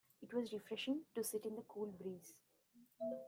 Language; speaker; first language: English; non-native, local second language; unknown